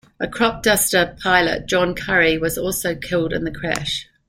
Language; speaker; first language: English; native; English